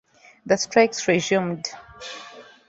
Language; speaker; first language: English; non-native, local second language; Ganda